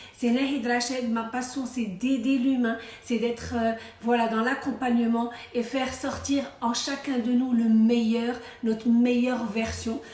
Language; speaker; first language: French; non-native, local second language; Arabic